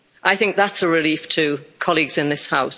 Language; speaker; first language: English; native; English